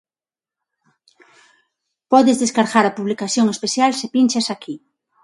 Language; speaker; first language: Galician; non-native, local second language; Spanish